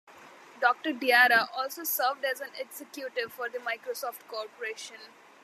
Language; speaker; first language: English; non-native, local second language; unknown